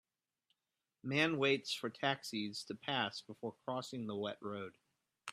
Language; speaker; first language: English; native; English